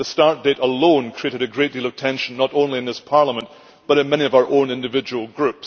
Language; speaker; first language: English; native; English